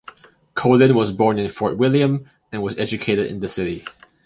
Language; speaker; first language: English; non-native, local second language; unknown